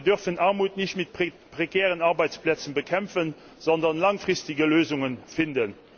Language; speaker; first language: German; non-native, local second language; Luxembourgish